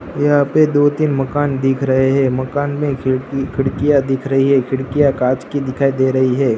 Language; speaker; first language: Hindi; non-native, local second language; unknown